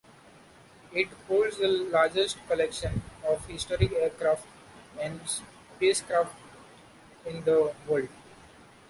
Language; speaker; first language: English; non-native, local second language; Marathi